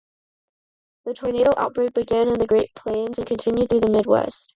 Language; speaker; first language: English; non-native, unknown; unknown